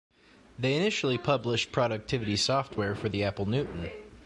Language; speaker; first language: English; native; English